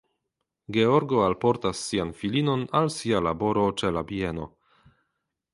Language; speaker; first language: Esperanto; non-native, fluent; Polish